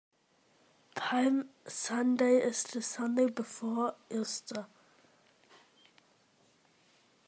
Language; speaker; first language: English; non-native, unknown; German